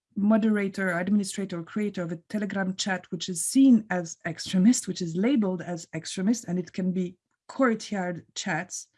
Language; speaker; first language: English; non-native, fluent; French